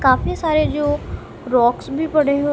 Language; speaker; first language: Hindi; non-native, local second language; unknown